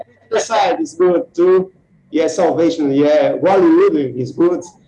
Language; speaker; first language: English; non-native, learner; Portuguese